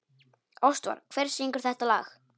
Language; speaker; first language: Icelandic; non-native, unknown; Polish